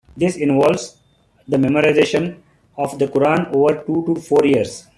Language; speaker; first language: English; non-native, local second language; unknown